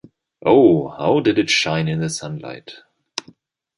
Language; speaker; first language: English; non-native, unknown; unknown